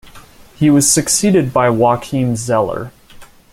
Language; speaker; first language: English; native; English